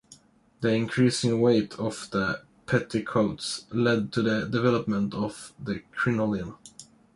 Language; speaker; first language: English; non-native, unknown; Swedish